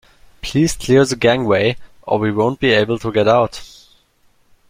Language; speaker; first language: English; non-native, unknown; German